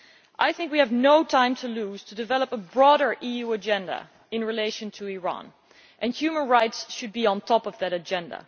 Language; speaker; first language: English; non-native, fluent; Dutch